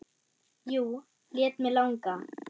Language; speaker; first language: Icelandic; non-native, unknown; German